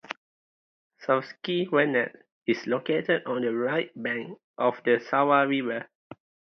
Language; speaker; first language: English; non-native, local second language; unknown